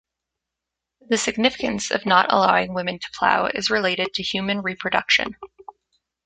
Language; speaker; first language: English; native; English